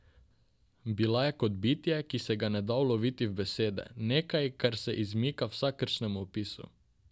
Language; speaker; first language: Slovenian; non-native, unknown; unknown